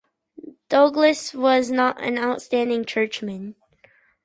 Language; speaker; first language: English; native; English